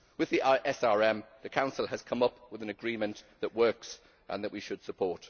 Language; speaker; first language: English; native; English